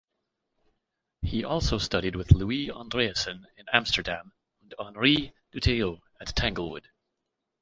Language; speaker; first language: English; native; English